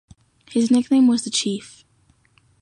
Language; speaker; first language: English; native; English